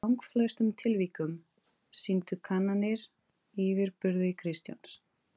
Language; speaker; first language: Icelandic; non-native, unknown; Portuguese